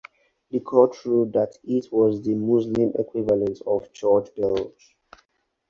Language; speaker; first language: English; non-native, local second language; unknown